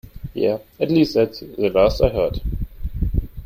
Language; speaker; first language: English; non-native, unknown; German